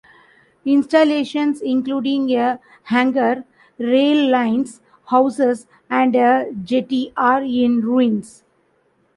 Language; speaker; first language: English; non-native, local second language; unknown